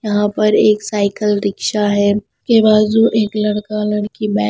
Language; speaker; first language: Hindi; non-native, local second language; Punjabi